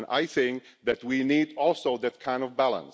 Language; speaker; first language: English; non-native, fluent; Czech